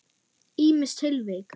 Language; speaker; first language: Icelandic; non-native, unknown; German